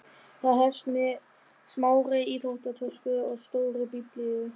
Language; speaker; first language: Icelandic; non-native, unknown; German